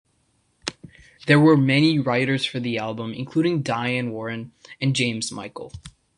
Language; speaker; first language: English; non-native, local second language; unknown